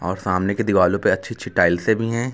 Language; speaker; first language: Hindi; native; Hindi